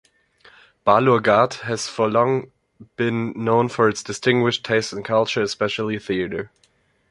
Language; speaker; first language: English; non-native, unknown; German